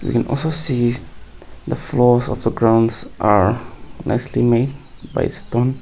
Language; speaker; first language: English; non-native, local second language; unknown